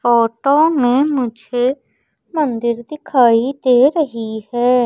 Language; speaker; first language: Hindi; native; Hindi